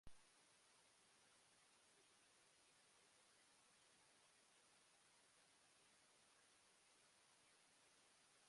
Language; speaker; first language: English; native; English